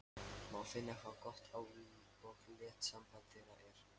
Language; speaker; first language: Icelandic; non-native, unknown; Lithuanian